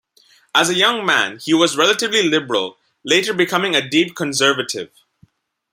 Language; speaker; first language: English; non-native, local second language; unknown